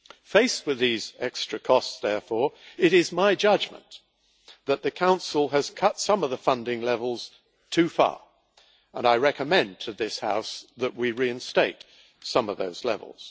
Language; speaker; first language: English; native; English